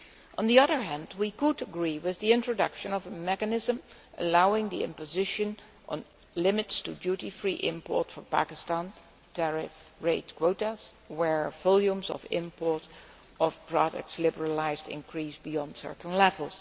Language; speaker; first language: English; non-native, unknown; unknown